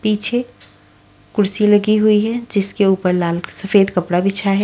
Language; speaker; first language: Hindi; native; Hindi